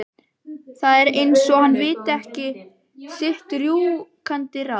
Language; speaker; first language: Icelandic; native; Icelandic